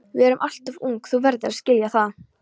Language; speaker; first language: Icelandic; non-native, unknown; Polish